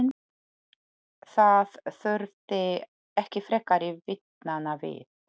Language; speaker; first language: Icelandic; non-native, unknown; Polish